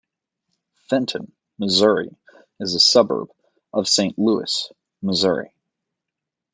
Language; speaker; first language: English; native; English